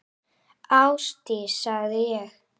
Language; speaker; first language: Icelandic; native; Icelandic